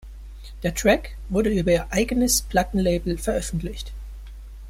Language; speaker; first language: German; native; German